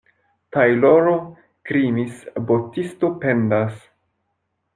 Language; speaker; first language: Esperanto; non-native, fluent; French